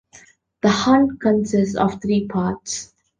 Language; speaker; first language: English; non-native, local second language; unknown